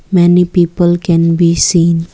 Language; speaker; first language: English; non-native, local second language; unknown